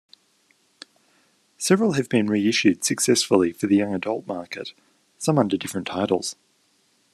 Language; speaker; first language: English; native; English